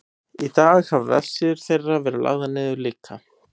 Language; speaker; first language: Icelandic; native; Icelandic